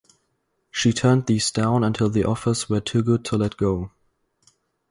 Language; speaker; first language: English; non-native, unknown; German